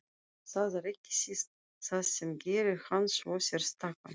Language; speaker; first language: Icelandic; non-native, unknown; Russian